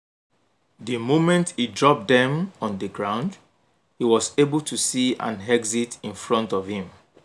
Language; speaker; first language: English; non-native, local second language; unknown